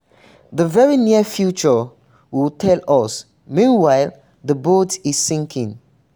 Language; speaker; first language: English; non-native, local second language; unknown